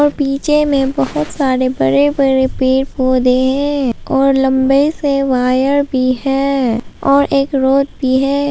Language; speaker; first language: Hindi; non-native, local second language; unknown